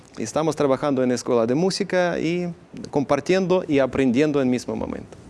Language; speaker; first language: Spanish; non-native, fluent; Ukrainian